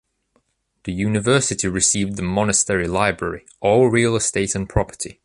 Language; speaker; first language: English; native; English